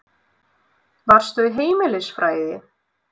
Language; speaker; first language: Icelandic; non-native, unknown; Russian